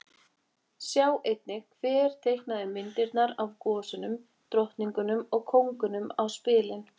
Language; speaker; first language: Icelandic; native; Icelandic